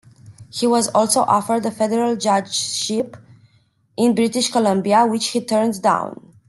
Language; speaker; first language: English; non-native, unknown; Romanian